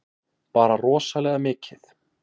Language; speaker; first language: Icelandic; native; Icelandic